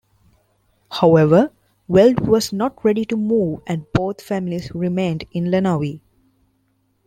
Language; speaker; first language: English; non-native, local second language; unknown